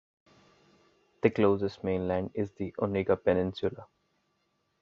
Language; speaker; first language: English; non-native, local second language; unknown